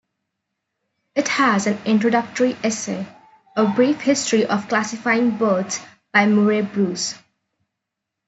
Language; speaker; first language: English; non-native, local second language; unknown